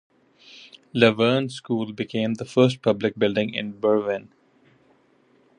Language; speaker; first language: English; non-native, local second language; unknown